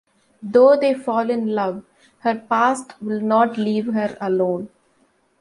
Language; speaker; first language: English; non-native, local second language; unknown